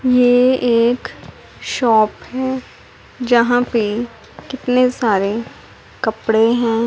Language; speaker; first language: Hindi; non-native, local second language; Punjabi